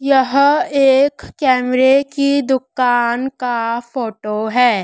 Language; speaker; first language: Hindi; native; Hindi